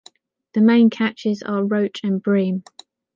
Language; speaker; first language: English; native; English